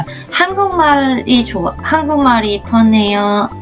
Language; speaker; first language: Korean; native; Korean